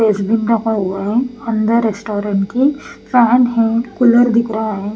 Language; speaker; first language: Hindi; non-native, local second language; Punjabi